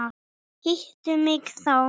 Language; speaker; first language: Icelandic; non-native, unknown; English